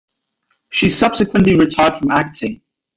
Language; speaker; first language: English; native; English